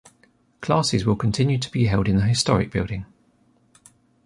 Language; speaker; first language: English; native; English